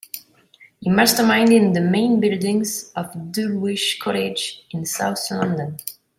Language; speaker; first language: English; non-native, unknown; French